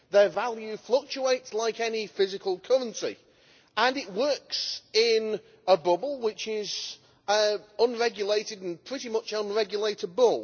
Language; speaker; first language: English; native; English